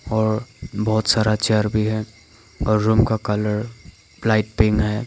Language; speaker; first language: Hindi; non-native, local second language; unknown